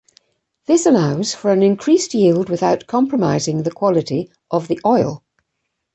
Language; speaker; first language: English; native; English